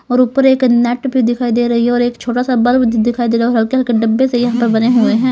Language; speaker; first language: Hindi; native; Hindi